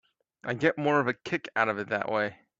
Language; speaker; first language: English; native; English